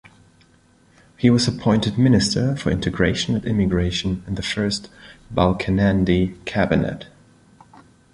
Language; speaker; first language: English; non-native, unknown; Spanish